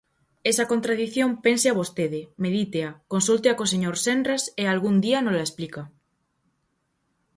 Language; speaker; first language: Galician; native; Galician